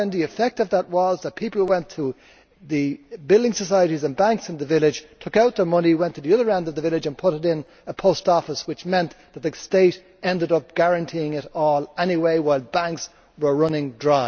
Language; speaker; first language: English; native; English